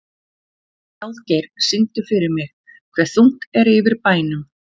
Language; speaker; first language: Icelandic; native; Icelandic